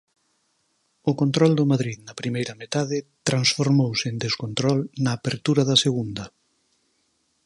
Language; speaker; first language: Galician; native; Galician